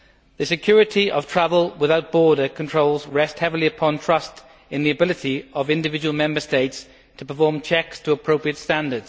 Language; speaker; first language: English; native; English